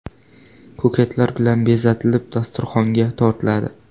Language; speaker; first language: Uzbek; non-native, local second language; Kara-Kalpak